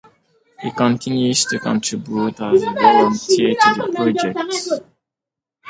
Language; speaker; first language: English; native; English